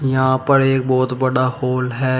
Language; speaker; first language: Hindi; native; Hindi